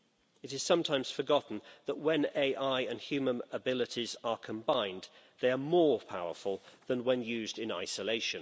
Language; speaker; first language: English; native; English